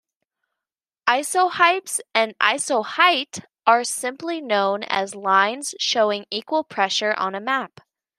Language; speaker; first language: English; native; English